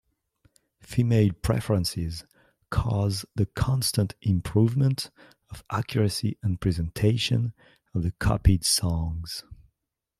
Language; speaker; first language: English; non-native, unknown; French